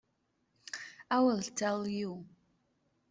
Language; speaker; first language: English; native; English